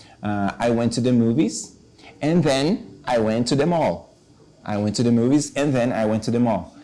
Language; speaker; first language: English; non-native, fluent; Portuguese